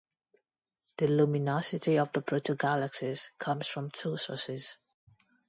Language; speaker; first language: English; non-native, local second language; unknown